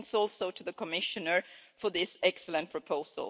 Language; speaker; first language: English; non-native, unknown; Swedish